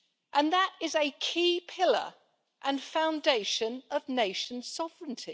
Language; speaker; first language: English; native; English